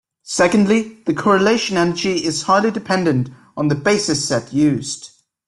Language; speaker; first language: English; native; English